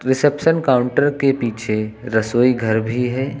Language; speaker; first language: Hindi; native; Hindi